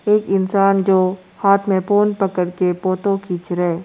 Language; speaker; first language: Hindi; non-native, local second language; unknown